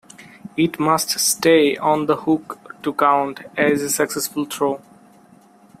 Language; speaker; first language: English; non-native, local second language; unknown